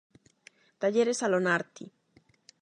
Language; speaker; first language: Galician; non-native, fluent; Spanish